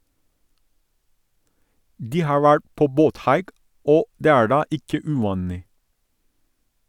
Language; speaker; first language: Norwegian; non-native, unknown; Turkish